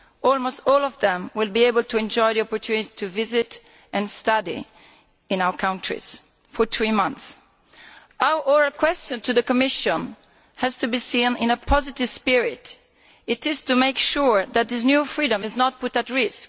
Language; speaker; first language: English; non-native, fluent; Italian